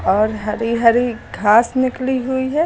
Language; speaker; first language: Hindi; native; Hindi